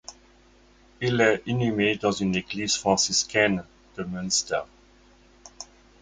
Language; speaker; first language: French; non-native, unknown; German